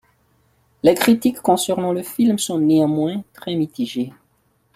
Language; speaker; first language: French; non-native, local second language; Malagasy